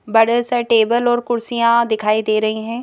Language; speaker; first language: Hindi; native; Hindi